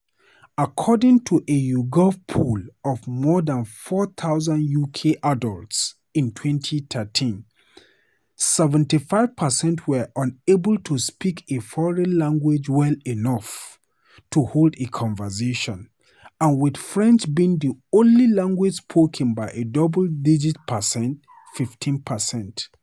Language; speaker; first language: English; non-native, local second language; Hausa